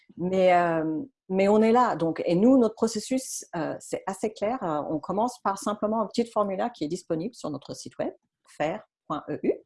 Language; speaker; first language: French; non-native, fluent; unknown